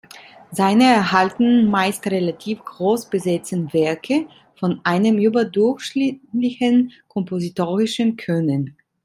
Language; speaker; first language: German; non-native, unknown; Italian